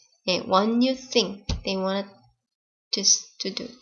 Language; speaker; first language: English; non-native, fluent; Korean